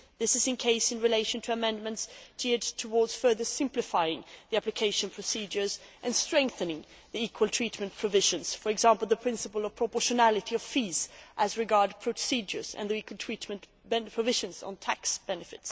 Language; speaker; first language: English; non-native, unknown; Swedish